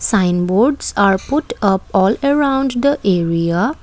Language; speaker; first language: English; non-native, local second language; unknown